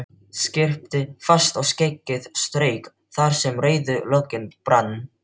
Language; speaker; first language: Icelandic; non-native, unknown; Filipino